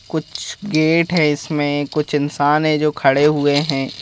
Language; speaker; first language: Hindi; native; Hindi